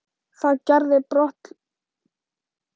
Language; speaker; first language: Icelandic; non-native, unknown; Thai